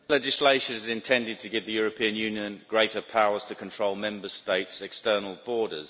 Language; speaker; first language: English; native; English